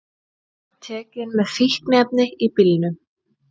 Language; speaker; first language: Icelandic; native; Icelandic